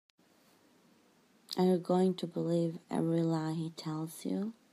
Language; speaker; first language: English; native; English